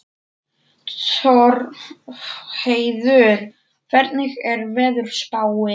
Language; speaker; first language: Icelandic; non-native, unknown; Polish